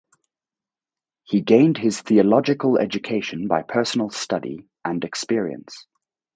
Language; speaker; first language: English; native; English